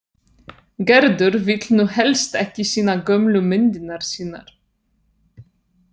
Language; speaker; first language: Icelandic; non-native, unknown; Polish